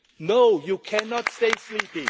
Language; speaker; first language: English; non-native, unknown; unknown